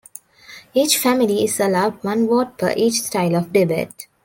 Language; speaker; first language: English; non-native, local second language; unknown